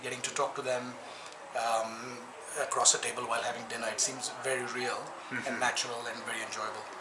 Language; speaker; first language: English; native; English